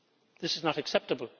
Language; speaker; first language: English; native; English